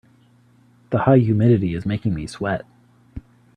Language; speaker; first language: English; native; English